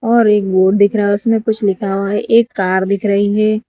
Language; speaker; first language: Hindi; non-native, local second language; Gujarati